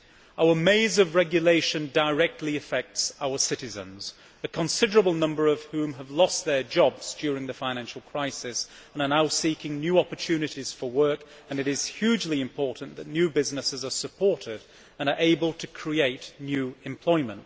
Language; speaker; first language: English; native; English